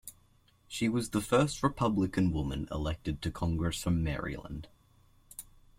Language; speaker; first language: English; native; English